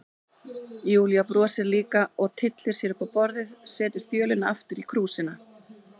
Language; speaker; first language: Icelandic; native; Icelandic